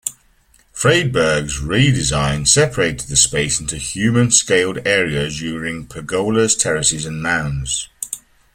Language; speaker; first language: English; native; English